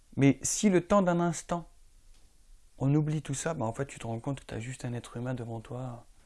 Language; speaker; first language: French; non-native, local second language; Arabic